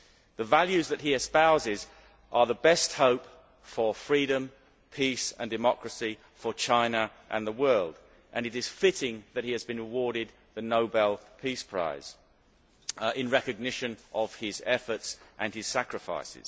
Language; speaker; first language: English; native; English